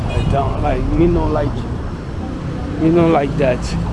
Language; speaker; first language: English; native; English